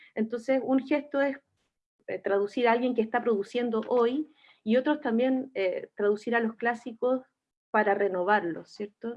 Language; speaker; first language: Spanish; native; Spanish